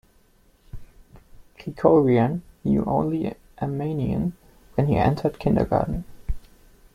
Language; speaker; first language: English; non-native, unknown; German